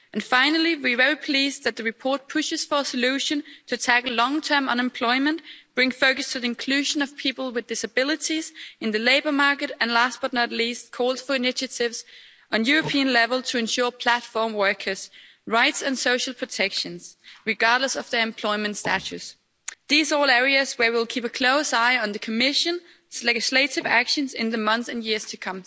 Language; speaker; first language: English; non-native, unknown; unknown